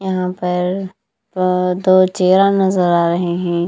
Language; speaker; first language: Hindi; non-native, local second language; Punjabi